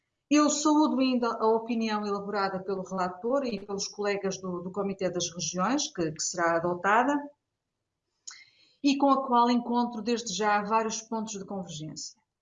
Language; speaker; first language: Portuguese; native; Portuguese